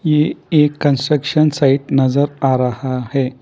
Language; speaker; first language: Hindi; non-native, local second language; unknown